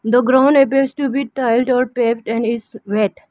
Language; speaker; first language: English; non-native, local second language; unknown